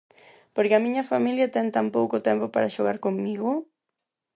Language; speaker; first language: Galician; non-native, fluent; Spanish